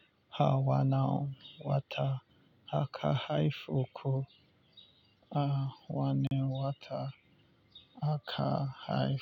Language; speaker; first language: Hausa; non-native, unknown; Yoruba